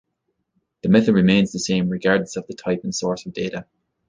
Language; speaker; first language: English; native; English